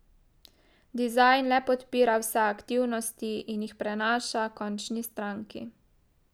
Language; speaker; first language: Slovenian; native; Slovenian